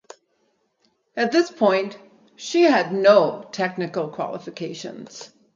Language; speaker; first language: English; native; English